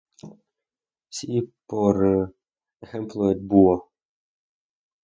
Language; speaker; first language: Spanish; non-native, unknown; Russian